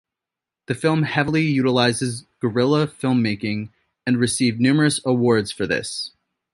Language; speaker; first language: English; native; English